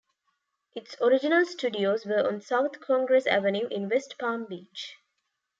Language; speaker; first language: English; non-native, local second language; Tamil